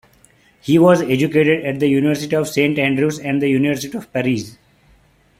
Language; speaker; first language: English; non-native, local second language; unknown